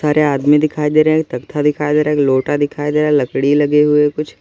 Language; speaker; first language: Hindi; native; Hindi